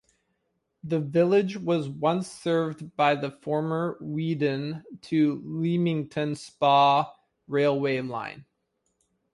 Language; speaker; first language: English; native; English